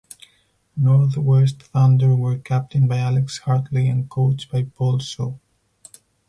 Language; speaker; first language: English; non-native, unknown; Spanish